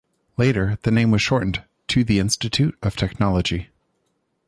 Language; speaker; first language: English; native; English